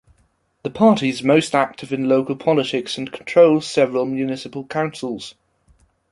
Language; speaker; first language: English; non-native, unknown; German